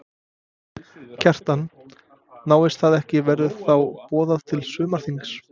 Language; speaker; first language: Icelandic; non-native, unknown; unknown